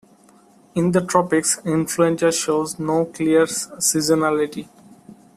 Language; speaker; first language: English; non-native, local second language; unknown